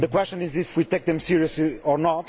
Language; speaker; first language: English; non-native, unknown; Portuguese